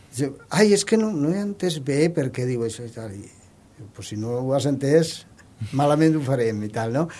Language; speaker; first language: Catalan; non-native, local second language; Spanish